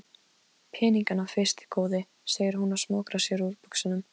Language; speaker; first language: Icelandic; non-native, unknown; Polish